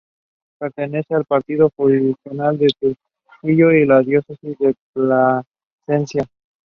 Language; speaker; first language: English; non-native, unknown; Spanish